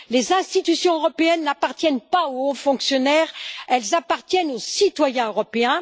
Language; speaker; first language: French; native; French